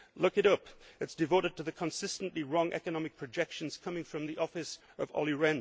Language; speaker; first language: English; native; English